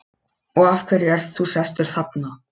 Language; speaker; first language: Icelandic; non-native, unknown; Polish